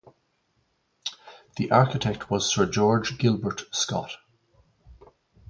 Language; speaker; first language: English; native; English